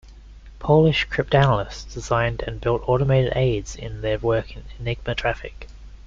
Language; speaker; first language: English; native; English